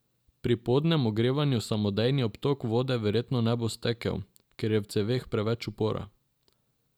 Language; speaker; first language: Slovenian; non-native, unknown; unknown